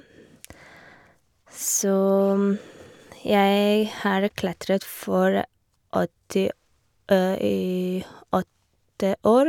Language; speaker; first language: Norwegian; non-native, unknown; Polish